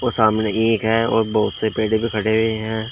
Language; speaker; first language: Hindi; native; Hindi